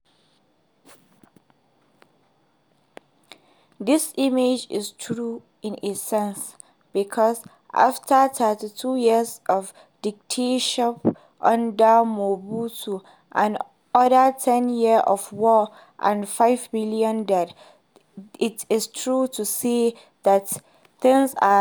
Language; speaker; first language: English; non-native, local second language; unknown